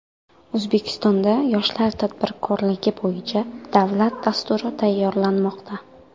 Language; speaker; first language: Uzbek; non-native, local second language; Kara-Kalpak